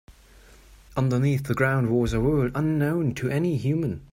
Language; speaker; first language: English; non-native, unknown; German